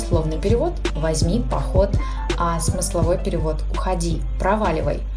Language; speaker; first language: Russian; native; Russian